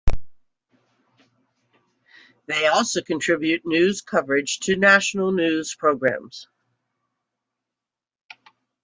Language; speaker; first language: English; native; English